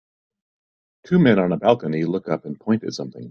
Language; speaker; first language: English; native; English